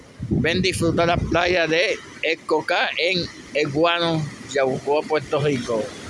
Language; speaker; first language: Spanish; native; Spanish